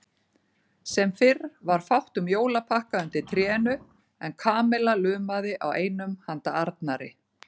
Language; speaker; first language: Icelandic; native; Icelandic